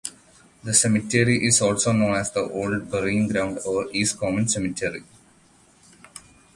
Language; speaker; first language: English; non-native, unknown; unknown